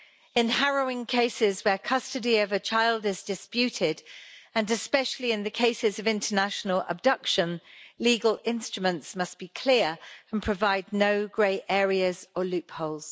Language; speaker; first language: English; native; English